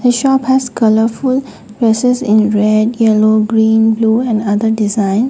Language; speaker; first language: English; non-native, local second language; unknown